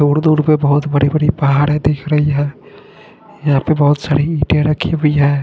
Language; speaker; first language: Hindi; non-native, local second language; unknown